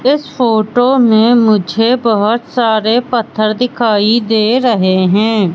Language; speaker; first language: Hindi; native; Hindi